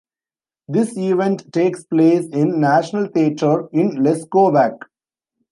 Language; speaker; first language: English; non-native, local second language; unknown